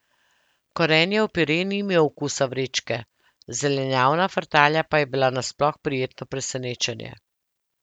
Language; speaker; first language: Slovenian; native; Slovenian